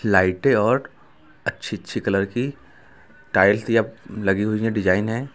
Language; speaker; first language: Hindi; native; Hindi